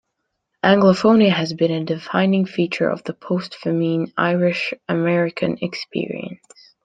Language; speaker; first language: English; non-native, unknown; Latvian